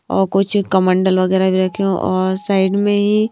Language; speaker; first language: Hindi; non-native, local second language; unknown